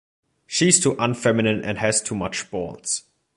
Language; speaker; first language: English; non-native, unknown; German